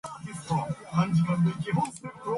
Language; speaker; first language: English; non-native, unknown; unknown